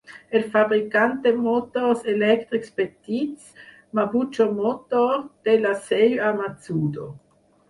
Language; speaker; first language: Catalan; non-native, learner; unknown